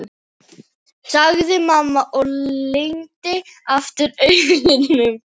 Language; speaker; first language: Icelandic; non-native, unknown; Filipino